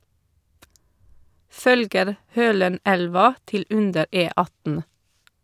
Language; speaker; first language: Norwegian; non-native, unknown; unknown